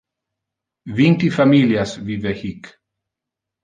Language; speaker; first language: Interlingua; non-native, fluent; Italian